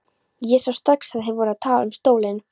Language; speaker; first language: Icelandic; non-native, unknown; Polish